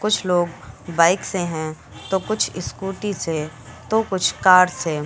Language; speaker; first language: Hindi; native; Hindi